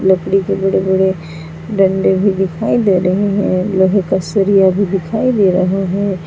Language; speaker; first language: Hindi; native; Hindi